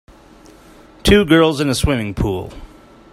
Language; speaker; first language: English; native; English